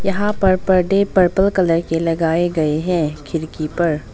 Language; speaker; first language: Hindi; non-native, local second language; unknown